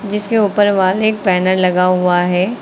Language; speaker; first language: Hindi; native; Hindi